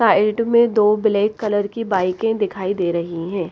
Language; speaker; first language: Hindi; native; Hindi